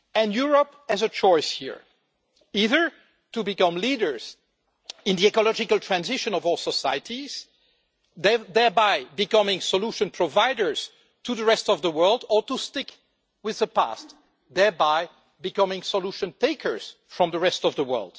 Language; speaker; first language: English; non-native, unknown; French